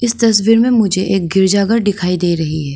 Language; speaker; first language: Hindi; non-native, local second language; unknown